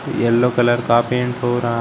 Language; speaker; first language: Hindi; native; Hindi